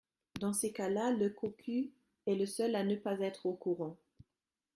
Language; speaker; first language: French; non-native, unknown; German